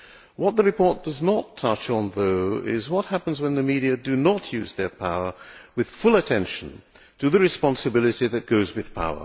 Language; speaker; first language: English; non-native, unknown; Hungarian